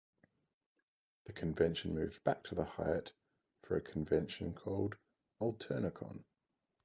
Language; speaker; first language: English; native; English